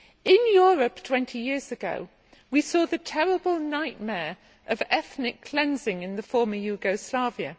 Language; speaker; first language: English; native; English